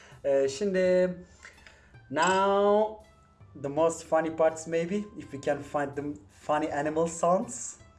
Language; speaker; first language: English; non-native, fluent; Turkish